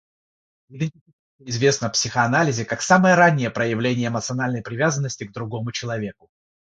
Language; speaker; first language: Russian; non-native, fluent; Georgian